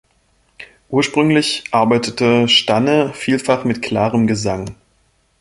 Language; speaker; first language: German; native; German